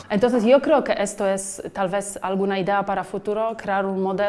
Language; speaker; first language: Spanish; non-native, fluent; Polish